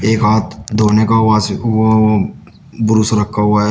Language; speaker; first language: Hindi; native; Hindi